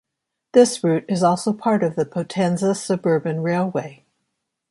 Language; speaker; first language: English; native; English